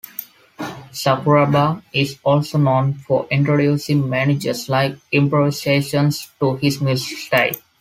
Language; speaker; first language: English; non-native, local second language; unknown